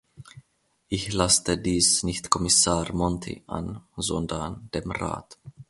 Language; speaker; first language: German; non-native, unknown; Finnish